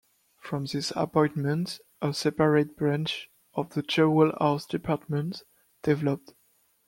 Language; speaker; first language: English; non-native, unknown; French